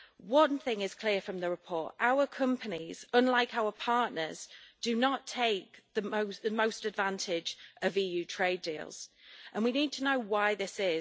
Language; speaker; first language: English; native; English